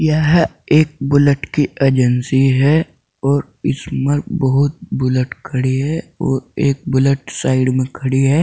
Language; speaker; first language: Hindi; native; Hindi